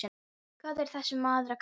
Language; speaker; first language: Icelandic; non-native, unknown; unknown